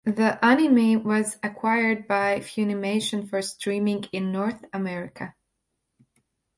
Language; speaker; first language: English; non-native, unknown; Latvian